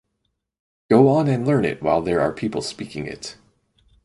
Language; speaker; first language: English; native; English